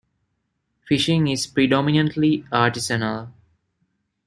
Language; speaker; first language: English; non-native, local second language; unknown